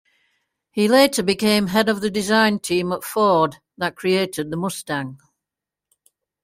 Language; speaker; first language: English; native; English